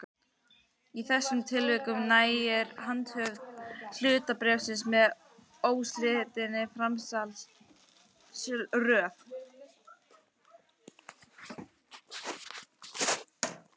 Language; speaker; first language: Icelandic; native; Icelandic